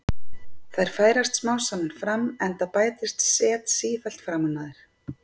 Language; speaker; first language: Icelandic; native; Icelandic